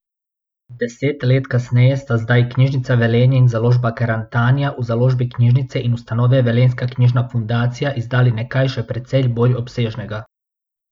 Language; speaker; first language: Slovenian; non-native, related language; Bosnian